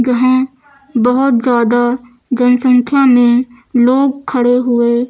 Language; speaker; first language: Hindi; native; Hindi